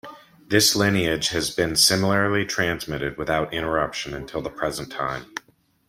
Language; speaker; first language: English; native; English